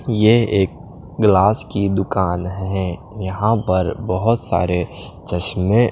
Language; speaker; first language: Hindi; non-native, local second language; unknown